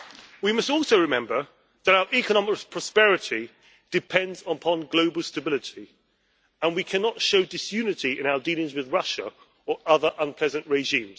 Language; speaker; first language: English; native; English